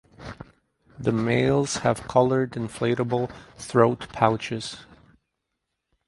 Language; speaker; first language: English; native; English